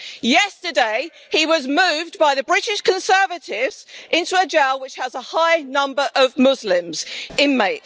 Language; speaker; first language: English; native; English